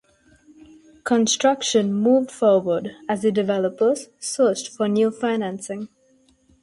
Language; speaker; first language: English; non-native, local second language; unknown